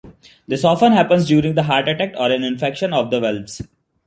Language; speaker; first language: English; non-native, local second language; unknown